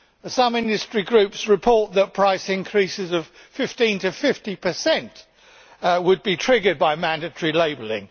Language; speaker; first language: English; native; English